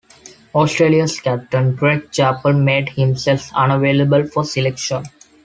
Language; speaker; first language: English; non-native, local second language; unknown